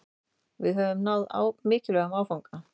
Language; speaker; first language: Icelandic; native; Icelandic